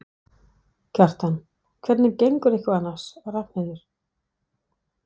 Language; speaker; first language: Icelandic; non-native, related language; Danish